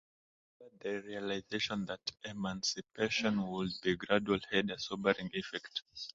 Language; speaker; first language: English; non-native, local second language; Swahili